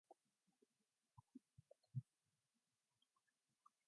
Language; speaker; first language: English; non-native, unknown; Mongolian